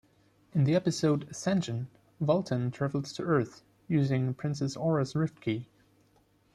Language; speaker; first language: English; non-native, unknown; German